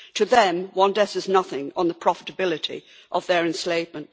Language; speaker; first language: English; native; English